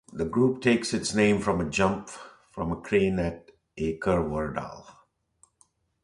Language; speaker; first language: English; non-native, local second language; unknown